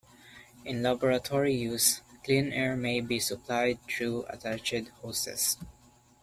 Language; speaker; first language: English; non-native, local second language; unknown